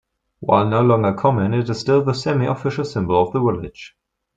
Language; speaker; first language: English; non-native, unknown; German